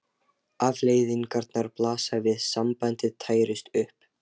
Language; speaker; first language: Icelandic; non-native, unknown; Lithuanian